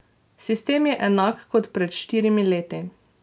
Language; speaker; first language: Slovenian; native; Slovenian